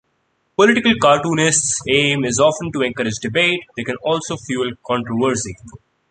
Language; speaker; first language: English; non-native, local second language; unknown